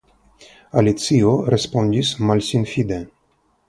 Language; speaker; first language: Esperanto; non-native, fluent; Russian